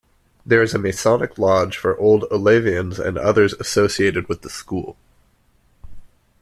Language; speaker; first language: English; native; English